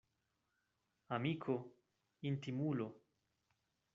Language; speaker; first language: Esperanto; non-native, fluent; Spanish